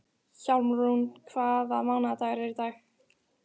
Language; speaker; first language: Icelandic; native; Icelandic